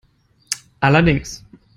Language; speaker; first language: English; non-native, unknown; German